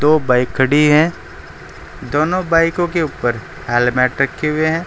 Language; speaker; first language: Hindi; native; Hindi